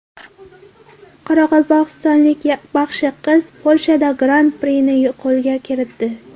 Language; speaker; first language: Uzbek; non-native, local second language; Kara-Kalpak